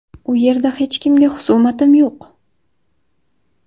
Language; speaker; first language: Uzbek; native; Uzbek